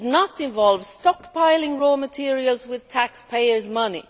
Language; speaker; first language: English; non-native, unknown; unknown